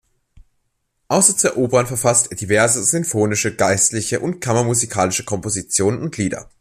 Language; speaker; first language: German; native; German